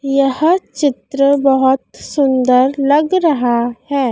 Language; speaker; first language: Hindi; native; Hindi